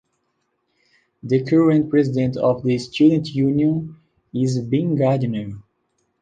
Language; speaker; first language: English; non-native, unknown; Portuguese